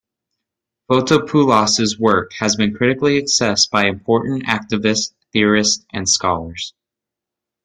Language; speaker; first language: English; native; English